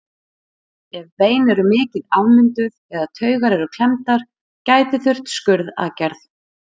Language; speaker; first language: Icelandic; native; Icelandic